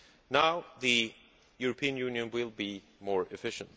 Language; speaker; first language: English; non-native, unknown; Swedish